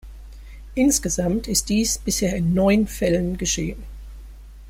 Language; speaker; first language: German; native; German